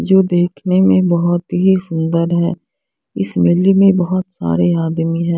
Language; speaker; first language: Hindi; non-native, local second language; Punjabi